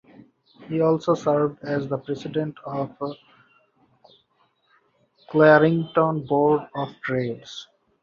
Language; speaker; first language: English; non-native, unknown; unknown